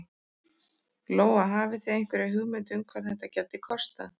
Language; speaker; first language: Icelandic; native; Icelandic